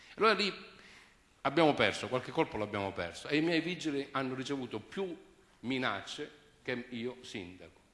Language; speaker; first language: Italian; native; Italian